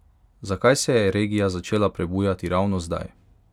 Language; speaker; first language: Slovenian; non-native, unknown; Hungarian